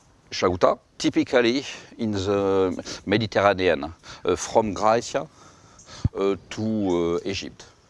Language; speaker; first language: English; non-native, learner; French